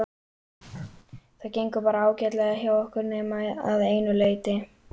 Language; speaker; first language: Icelandic; native; Icelandic